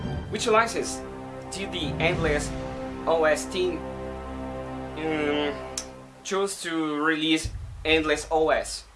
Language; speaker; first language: English; non-native, fluent; Portuguese